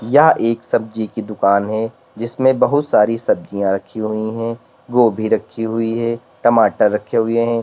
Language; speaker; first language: Hindi; native; Hindi